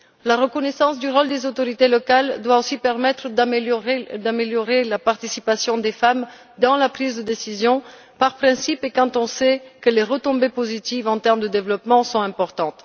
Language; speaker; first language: French; non-native, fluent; Bulgarian